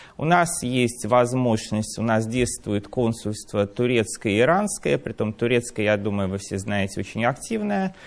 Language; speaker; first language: Russian; native; Russian